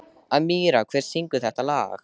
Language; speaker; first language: Icelandic; native; Icelandic